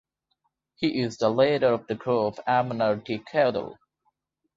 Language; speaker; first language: English; non-native, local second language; Bangla